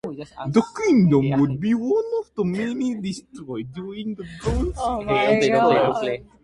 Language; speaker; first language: English; native; English